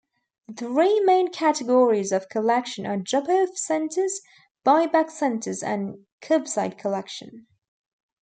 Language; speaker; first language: English; native; English